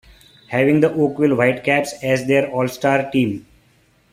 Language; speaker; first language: English; non-native, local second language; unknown